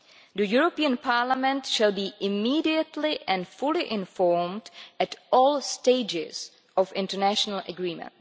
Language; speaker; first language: English; non-native, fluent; Czech